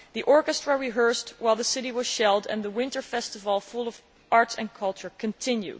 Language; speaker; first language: English; non-native, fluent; Dutch